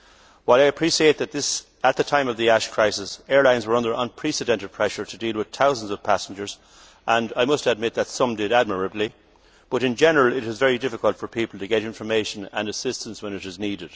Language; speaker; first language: English; native; English